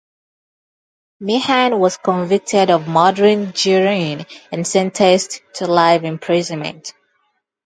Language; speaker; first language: English; non-native, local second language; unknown